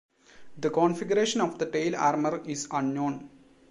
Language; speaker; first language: English; non-native, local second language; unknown